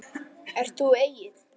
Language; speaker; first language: Icelandic; native; Icelandic